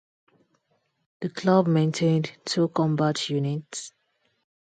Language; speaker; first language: English; non-native, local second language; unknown